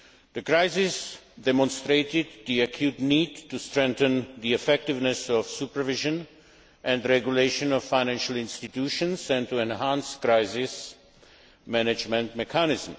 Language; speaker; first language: English; non-native, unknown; Czech